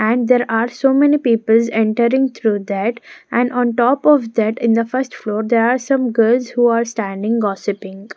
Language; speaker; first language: English; non-native, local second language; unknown